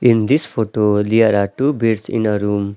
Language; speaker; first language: English; non-native, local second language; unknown